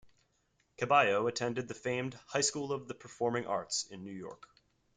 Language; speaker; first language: English; native; English